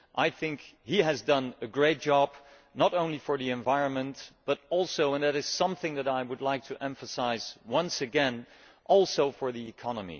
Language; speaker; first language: English; non-native, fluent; Dutch